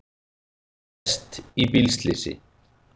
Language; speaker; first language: Icelandic; native; Icelandic